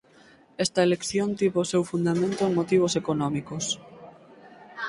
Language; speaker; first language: Galician; native; Galician